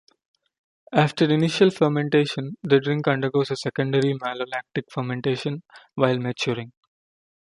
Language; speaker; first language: English; non-native, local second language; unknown